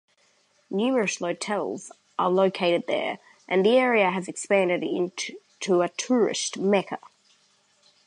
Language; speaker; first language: English; native; English